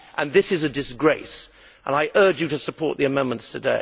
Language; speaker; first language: English; native; English